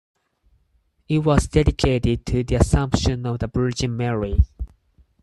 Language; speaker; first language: English; non-native, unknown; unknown